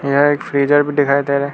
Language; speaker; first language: Hindi; non-native, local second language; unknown